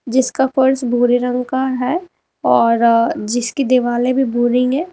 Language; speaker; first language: Hindi; native; Hindi